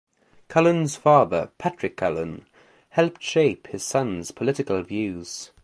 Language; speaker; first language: English; native; English